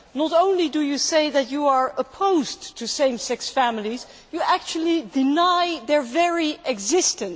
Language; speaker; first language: English; non-native, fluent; Dutch